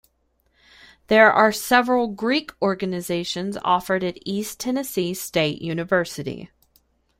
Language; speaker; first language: English; native; English